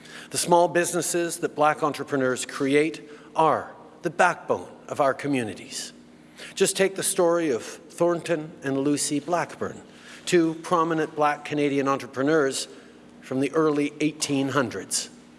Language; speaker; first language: English; native; English